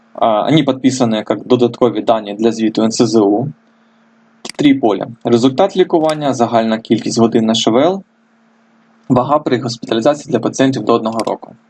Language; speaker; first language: Ukrainian; non-native, local second language; Russian